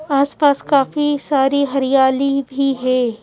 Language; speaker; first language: Hindi; native; Hindi